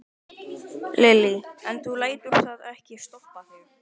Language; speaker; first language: Icelandic; native; Icelandic